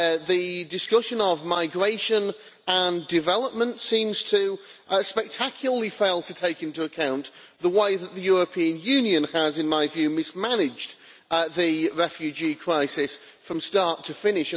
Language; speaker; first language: English; native; English